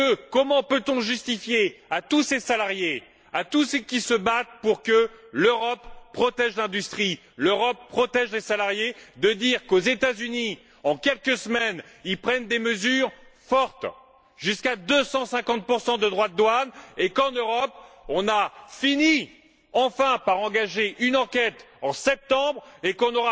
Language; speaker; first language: French; native; French